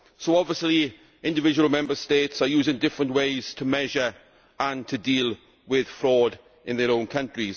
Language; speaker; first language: English; native; English